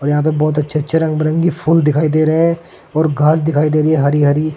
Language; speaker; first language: Hindi; native; Hindi